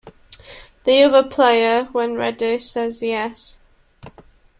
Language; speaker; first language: English; native; English